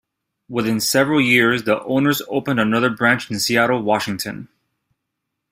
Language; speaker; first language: English; native; English